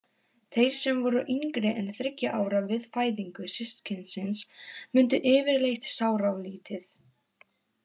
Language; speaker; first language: Icelandic; non-native, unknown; Polish